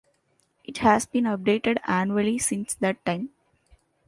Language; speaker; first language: English; non-native, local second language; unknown